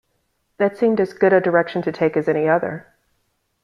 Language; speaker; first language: English; native; English